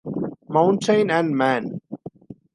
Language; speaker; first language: English; non-native, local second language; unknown